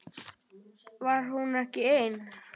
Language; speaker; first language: Icelandic; native; Icelandic